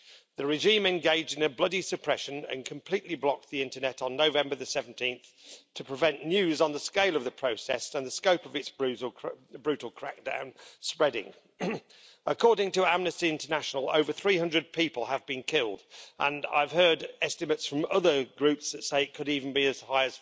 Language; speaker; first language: English; native; English